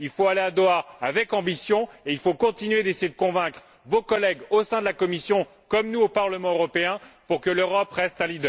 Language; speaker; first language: French; native; French